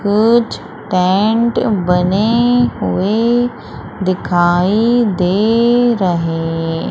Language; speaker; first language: Hindi; native; Hindi